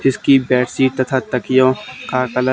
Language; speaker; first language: Hindi; native; Hindi